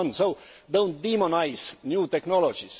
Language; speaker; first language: English; non-native, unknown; Estonian